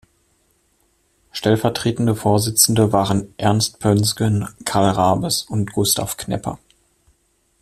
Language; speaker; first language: German; native; German